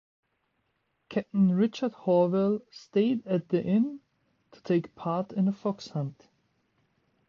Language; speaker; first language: English; non-native, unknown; German